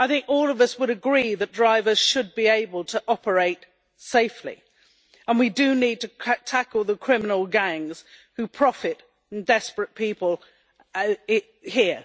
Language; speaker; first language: English; native; English